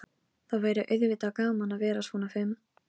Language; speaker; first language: Icelandic; non-native, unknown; Polish